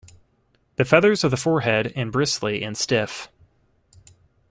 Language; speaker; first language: English; native; English